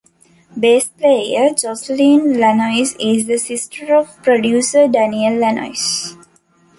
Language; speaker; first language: English; non-native, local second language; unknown